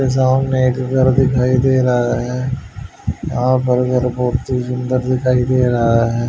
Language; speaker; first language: Hindi; native; Hindi